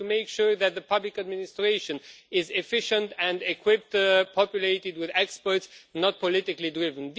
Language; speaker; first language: English; non-native, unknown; Romanian